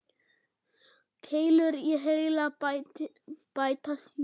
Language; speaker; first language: Icelandic; non-native, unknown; German